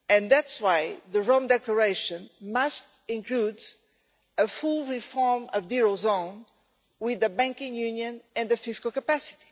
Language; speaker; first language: English; non-native, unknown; Portuguese